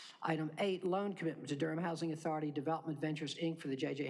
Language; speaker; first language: English; native; English